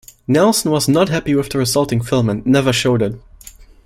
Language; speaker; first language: English; non-native, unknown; German